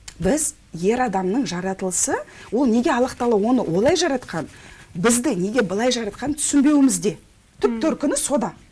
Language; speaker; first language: Kazakh; non-native, local second language; Russian